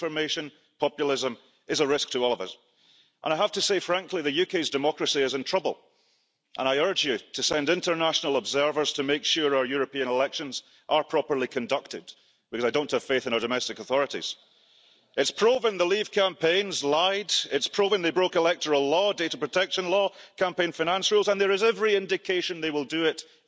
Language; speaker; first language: English; early bilingual, heritage; English